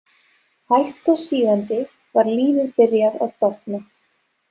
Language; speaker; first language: Icelandic; non-native, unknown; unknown